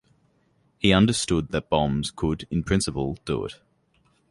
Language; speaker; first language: English; native; English